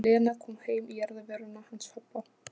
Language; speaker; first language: Icelandic; non-native, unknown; Polish